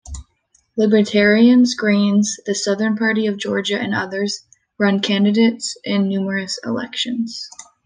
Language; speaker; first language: English; native; English